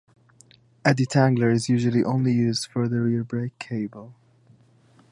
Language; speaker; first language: English; native; English